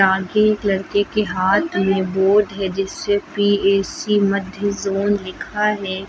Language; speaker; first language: Hindi; native; Hindi